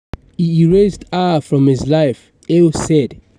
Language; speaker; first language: English; non-native, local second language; Yoruba